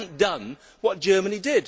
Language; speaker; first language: English; native; English